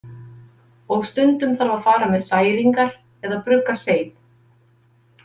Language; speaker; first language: Icelandic; native; Icelandic